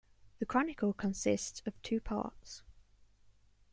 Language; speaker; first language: English; native; English